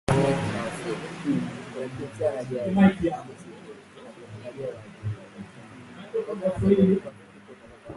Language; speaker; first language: English; non-native, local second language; Swahili